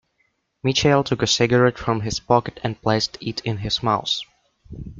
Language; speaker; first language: English; native; English